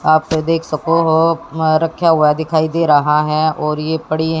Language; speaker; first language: Hindi; native; Hindi